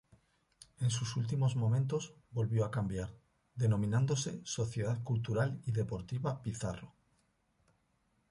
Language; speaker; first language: Spanish; native; Spanish